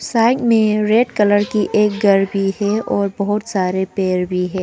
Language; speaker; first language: Hindi; early bilingual, other home language; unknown